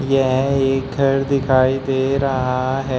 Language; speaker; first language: Hindi; native; Hindi